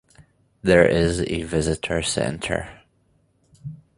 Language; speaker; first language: English; native; English